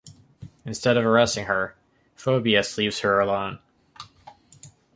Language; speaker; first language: English; native; English